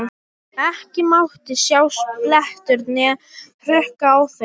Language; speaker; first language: Icelandic; non-native, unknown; Polish